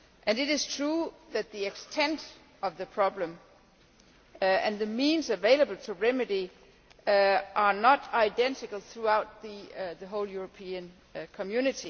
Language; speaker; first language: English; non-native, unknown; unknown